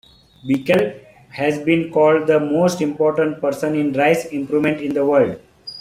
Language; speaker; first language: English; non-native, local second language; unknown